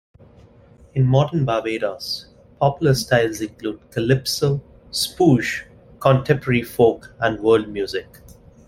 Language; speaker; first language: English; non-native, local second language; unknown